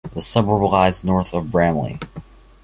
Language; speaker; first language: English; native; English